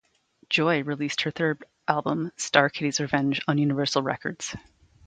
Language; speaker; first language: English; native; English